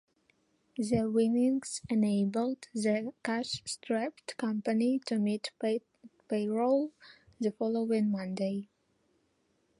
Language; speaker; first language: English; non-native, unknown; Belarusian